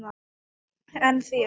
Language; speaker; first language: Icelandic; non-native, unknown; Thai